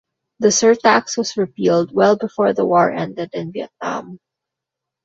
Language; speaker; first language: English; non-native, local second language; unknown